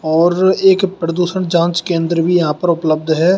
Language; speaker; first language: Hindi; native; Hindi